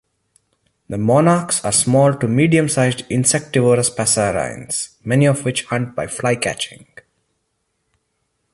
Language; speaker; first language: English; non-native, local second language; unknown